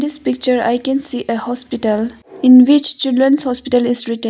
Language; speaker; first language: English; non-native, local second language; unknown